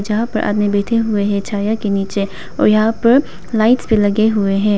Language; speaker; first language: Hindi; non-native, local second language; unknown